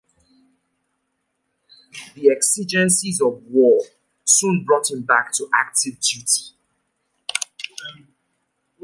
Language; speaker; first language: English; native; English